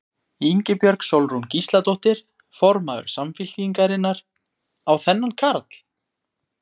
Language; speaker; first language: Icelandic; native; Icelandic